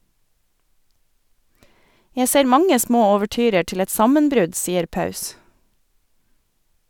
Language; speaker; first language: Norwegian; native; Norwegian